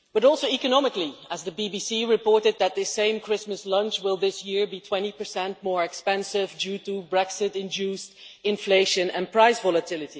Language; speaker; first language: English; non-native, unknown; Dutch